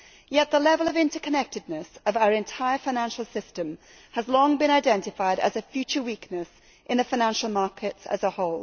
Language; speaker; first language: English; native; English